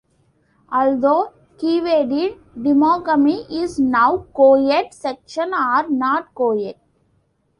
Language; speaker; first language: English; non-native, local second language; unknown